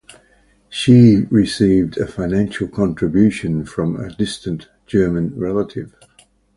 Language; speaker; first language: English; native; English